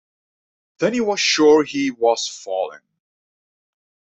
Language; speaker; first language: English; non-native, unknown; Dutch